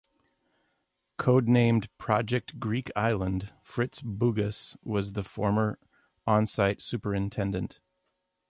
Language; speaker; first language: English; native; English